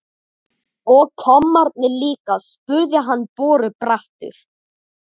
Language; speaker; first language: Icelandic; native; Icelandic